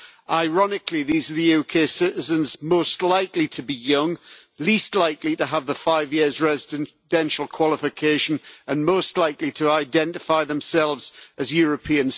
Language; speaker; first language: English; native; English